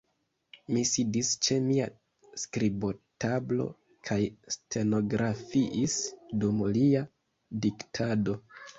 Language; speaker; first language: Esperanto; non-native, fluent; Kinyarwanda